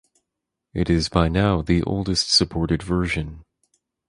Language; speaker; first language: English; native; English